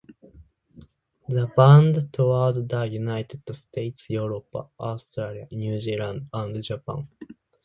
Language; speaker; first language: English; non-native, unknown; Japanese